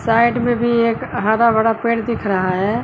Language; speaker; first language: Hindi; native; Hindi